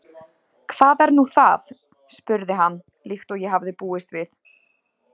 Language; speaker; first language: Icelandic; native; Icelandic